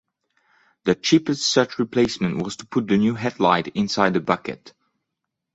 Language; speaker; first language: English; non-native, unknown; French